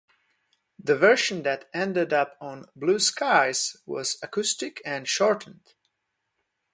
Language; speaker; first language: English; non-native, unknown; Polish